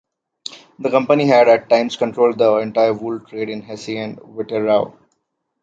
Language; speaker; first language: English; non-native, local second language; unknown